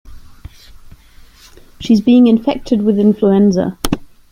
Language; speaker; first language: English; non-native, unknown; German